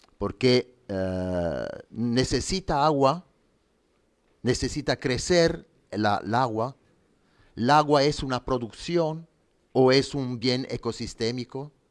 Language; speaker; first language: Spanish; non-native, fluent; Italian